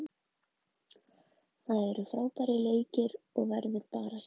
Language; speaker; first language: Icelandic; native; Icelandic